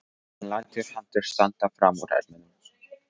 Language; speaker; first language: Icelandic; non-native, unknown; Polish